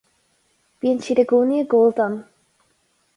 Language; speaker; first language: Irish; non-native, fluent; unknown